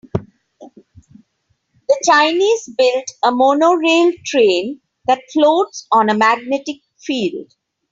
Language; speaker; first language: English; non-native, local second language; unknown